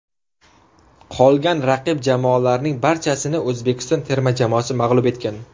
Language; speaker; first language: Uzbek; native; Uzbek